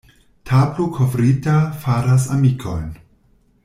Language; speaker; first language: Esperanto; non-native, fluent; German